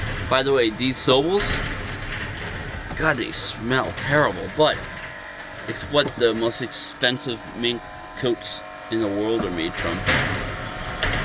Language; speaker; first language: English; native; English